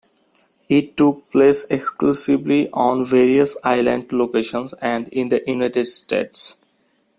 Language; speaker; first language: English; non-native, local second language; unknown